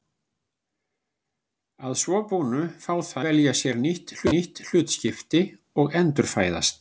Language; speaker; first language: Icelandic; native; Icelandic